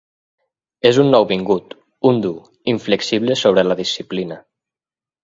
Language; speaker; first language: Catalan; native; Catalan